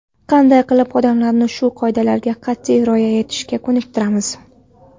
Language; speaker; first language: Uzbek; non-native, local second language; Kara-Kalpak